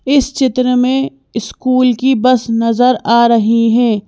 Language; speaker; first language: Hindi; native; Hindi